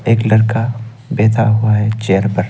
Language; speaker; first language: Hindi; non-native, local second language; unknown